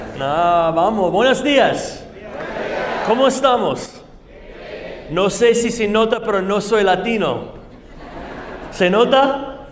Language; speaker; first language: Spanish; non-native, fluent; English